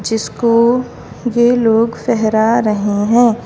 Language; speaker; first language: Hindi; native; Hindi